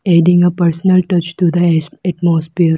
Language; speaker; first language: English; non-native, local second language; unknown